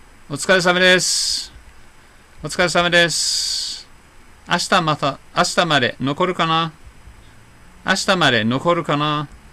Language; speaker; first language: Japanese; non-native, fluent; English